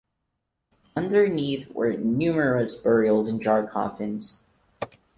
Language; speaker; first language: English; non-native, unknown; Portuguese